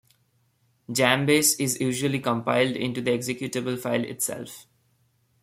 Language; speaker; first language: English; non-native, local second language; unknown